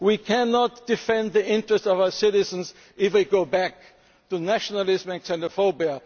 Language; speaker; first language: English; non-native, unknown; German